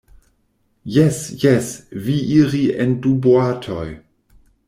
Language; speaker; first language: Esperanto; non-native, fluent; German